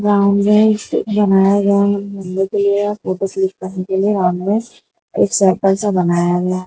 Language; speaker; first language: Hindi; non-native, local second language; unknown